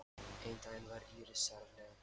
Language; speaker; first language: Icelandic; non-native, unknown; Lithuanian